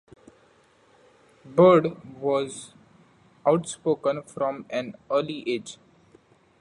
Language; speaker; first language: English; non-native, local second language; Marathi